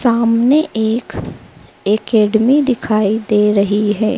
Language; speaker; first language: Hindi; native; Hindi